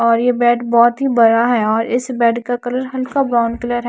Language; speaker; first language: Hindi; non-native, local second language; Punjabi